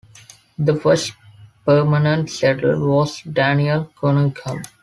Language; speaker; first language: English; non-native, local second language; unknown